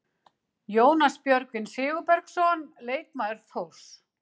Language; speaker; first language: Icelandic; native; Icelandic